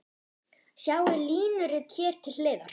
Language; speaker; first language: Icelandic; non-native, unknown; German